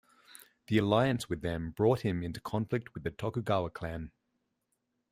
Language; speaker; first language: English; native; English